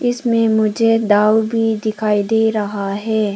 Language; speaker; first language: Hindi; non-native, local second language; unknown